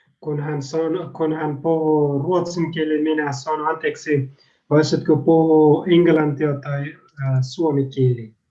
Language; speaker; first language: Finnish; non-native, learner; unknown